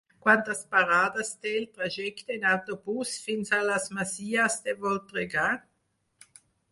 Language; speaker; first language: Catalan; non-native, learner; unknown